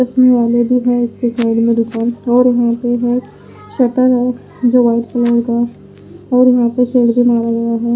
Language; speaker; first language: Hindi; non-native, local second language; Punjabi